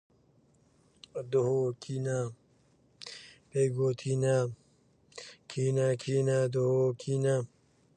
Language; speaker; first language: English; native; English